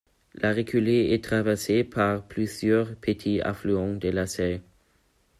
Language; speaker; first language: French; non-native, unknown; German